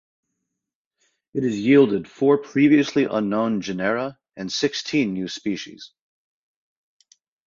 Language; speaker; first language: English; native; English